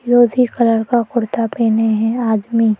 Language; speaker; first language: Hindi; native; Hindi